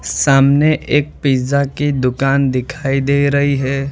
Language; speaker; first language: Hindi; non-native, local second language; Gujarati